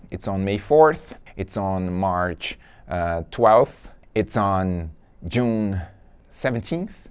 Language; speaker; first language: English; non-native, fluent; Portuguese